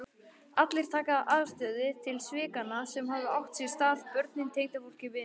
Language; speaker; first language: Icelandic; native; Icelandic